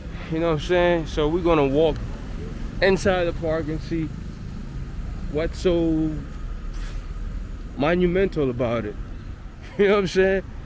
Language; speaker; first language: English; native; English